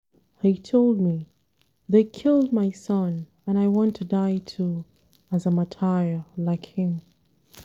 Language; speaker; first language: English; non-native, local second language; Hausa